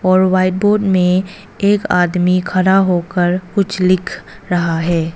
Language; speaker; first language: Hindi; non-native, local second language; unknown